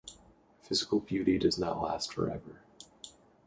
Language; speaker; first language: English; native; English